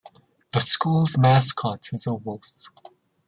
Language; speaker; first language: English; native; English